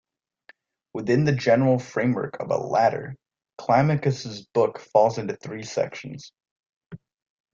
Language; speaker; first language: English; native; English